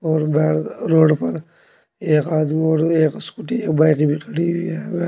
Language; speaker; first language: Hindi; native; Hindi